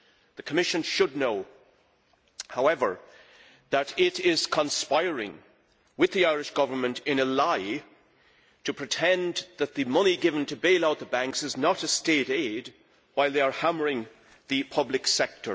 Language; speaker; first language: English; native; English